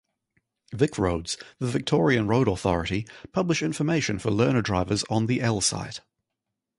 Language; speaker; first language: English; native; English